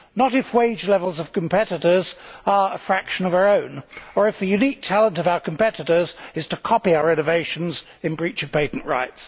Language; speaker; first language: English; native; English